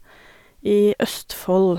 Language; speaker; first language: Norwegian; native; Norwegian